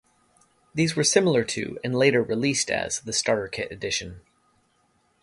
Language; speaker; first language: English; native; English